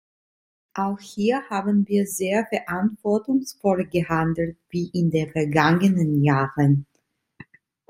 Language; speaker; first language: German; non-native, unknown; Italian